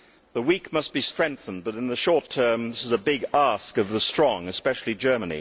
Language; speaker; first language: English; native; English